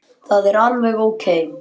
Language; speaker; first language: Icelandic; native; Icelandic